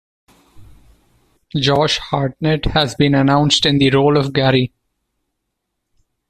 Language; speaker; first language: English; non-native, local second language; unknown